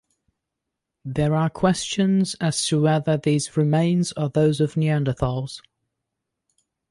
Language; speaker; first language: English; native; English